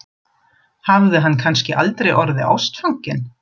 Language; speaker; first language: Icelandic; non-native, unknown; German